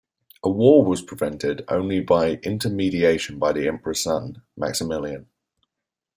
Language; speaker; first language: English; native; English